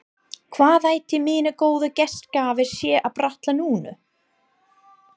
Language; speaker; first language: Icelandic; non-native, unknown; English